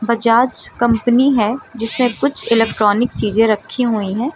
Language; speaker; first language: Hindi; native; Hindi